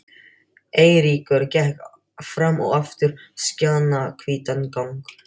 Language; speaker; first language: Icelandic; non-native, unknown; Filipino